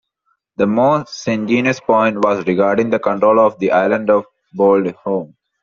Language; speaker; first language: English; non-native, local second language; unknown